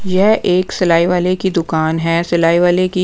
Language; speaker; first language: Hindi; non-native, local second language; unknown